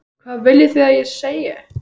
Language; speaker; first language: Icelandic; native; Icelandic